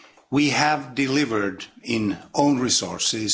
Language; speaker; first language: English; non-native, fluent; Finnish